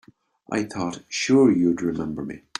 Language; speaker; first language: English; native; English